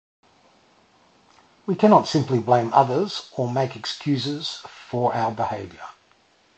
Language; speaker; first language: English; native; English